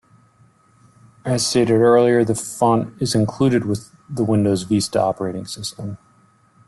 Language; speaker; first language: English; native; English